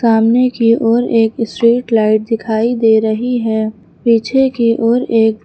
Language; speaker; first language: Hindi; native; Hindi